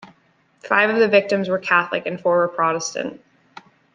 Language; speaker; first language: English; native; English